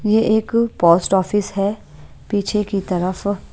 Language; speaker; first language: Hindi; non-native, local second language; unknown